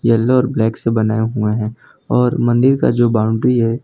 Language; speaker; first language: Hindi; non-native, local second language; Gujarati